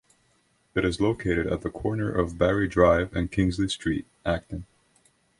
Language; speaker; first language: English; non-native, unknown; Estonian